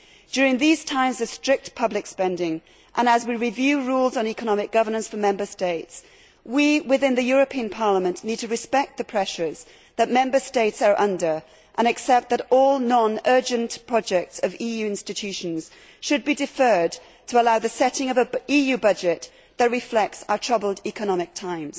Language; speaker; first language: English; native; English